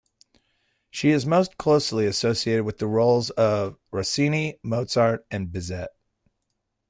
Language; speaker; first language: English; native; English